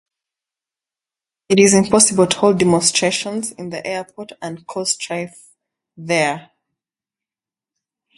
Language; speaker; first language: English; native; English